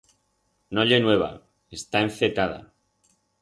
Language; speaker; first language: Aragonese; non-native, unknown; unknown